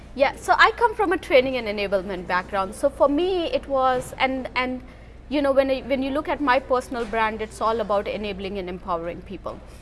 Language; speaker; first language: English; non-native, local second language; Hindi